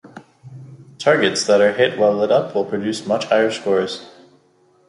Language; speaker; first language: English; native; English